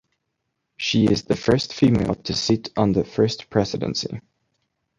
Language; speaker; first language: English; non-native, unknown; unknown